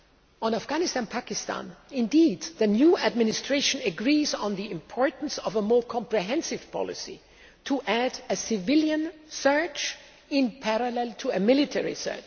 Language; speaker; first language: English; non-native, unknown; German